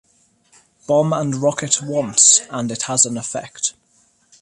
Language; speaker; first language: English; native; English